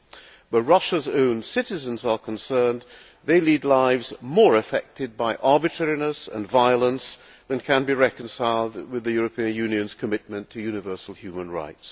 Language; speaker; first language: English; non-native, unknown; Hungarian